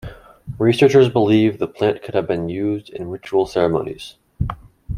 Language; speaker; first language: English; native; English